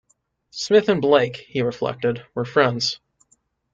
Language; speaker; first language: English; native; English